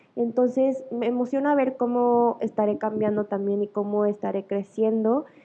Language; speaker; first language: Spanish; early bilingual, other home language; Korean